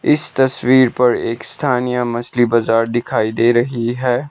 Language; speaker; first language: Hindi; non-native, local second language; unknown